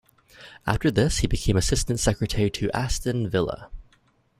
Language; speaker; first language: English; native; English